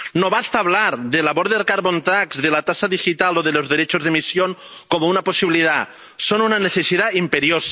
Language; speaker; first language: Spanish; non-native, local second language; Catalan